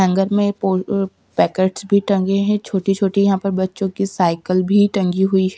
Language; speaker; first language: Hindi; non-native, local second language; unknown